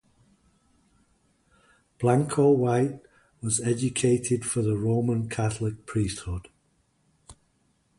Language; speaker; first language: English; native; English